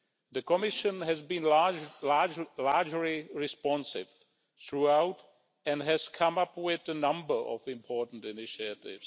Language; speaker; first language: English; non-native, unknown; Czech